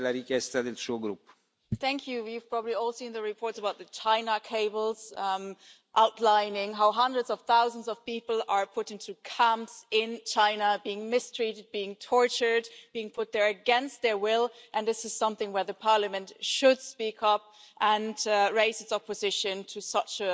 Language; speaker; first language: English; non-native, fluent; German